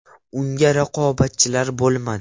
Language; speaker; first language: Uzbek; non-native, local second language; Russian